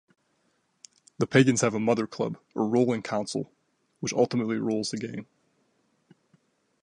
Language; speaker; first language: English; native; English